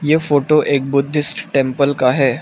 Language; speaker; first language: Hindi; non-native, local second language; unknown